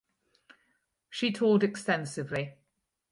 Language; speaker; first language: English; native; English